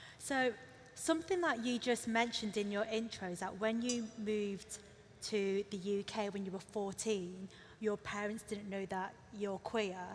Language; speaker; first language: English; early bilingual, other home language; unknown